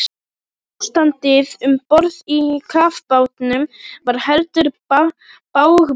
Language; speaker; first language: Icelandic; non-native, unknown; Polish